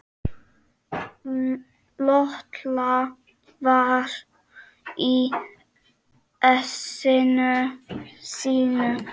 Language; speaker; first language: Icelandic; non-native, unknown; Czech